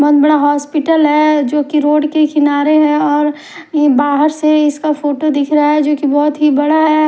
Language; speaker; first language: Hindi; non-native, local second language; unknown